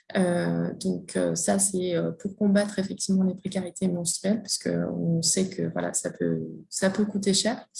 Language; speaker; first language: French; native; French